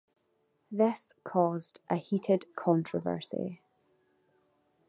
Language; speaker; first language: English; native; English